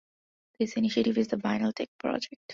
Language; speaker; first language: English; non-native, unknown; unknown